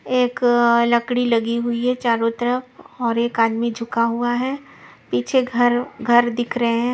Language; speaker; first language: Hindi; non-native, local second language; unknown